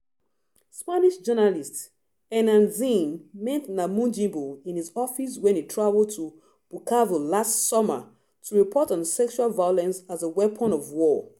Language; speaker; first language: English; non-native, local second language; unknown